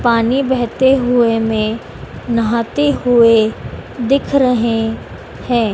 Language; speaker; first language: Hindi; native; Hindi